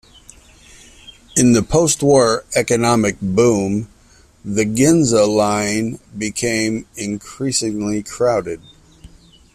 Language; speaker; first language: English; native; English